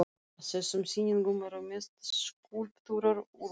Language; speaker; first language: Icelandic; non-native, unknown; Russian